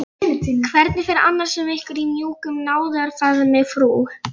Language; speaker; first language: Icelandic; non-native, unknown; Polish